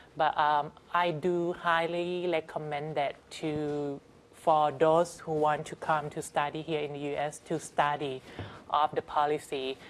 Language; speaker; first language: English; non-native, fluent; Thai